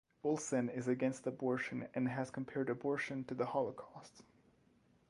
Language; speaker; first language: English; non-native, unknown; French